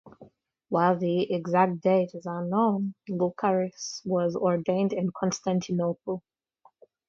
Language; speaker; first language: English; non-native, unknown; Russian